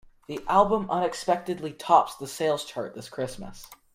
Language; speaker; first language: English; native; English